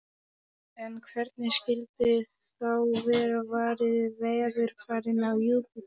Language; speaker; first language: Icelandic; non-native, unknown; Polish